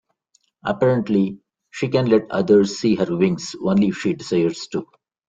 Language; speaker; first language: English; non-native, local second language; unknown